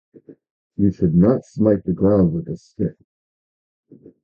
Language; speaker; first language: English; native; English